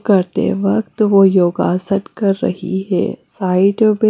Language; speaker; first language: Hindi; non-native, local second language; Punjabi